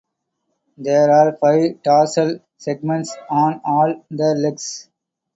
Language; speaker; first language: English; non-native, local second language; Tamil